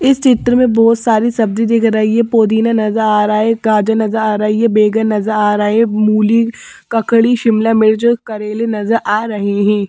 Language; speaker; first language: Hindi; native; Hindi